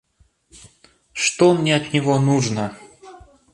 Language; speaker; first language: Russian; native; Russian